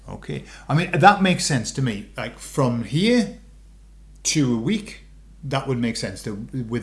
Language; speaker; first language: English; native; English